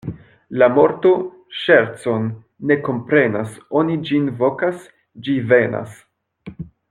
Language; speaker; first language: Esperanto; non-native, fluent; French